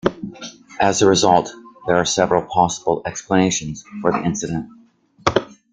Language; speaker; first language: English; native; English